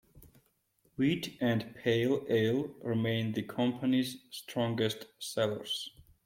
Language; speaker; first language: English; non-native, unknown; Georgian